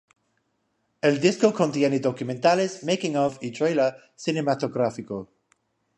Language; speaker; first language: Spanish; non-native, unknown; English